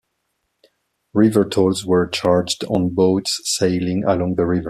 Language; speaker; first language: English; non-native, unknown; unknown